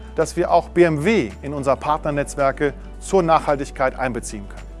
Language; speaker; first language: German; native; German